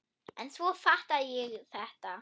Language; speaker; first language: Icelandic; non-native, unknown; German